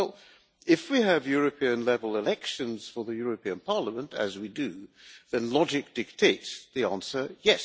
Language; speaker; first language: English; non-native, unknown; Hungarian